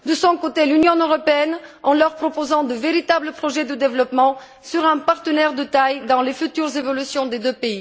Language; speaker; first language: French; non-native, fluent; Bulgarian